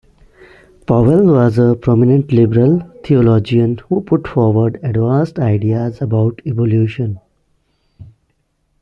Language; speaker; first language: English; non-native, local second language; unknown